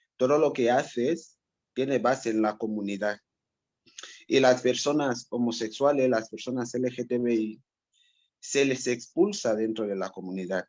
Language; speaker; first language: Spanish; non-native, local second language; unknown